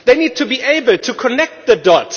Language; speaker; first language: English; non-native, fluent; German